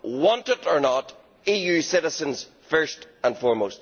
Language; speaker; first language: English; native; English